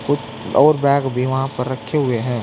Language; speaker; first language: Hindi; native; Hindi